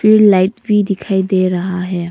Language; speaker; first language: Hindi; non-native, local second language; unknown